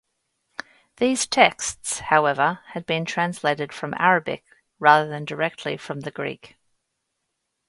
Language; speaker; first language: English; native; English